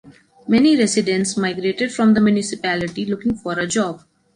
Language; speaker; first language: English; non-native, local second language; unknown